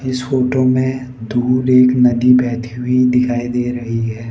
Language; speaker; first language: Hindi; non-native, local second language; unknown